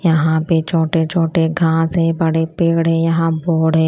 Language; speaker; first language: Hindi; non-native, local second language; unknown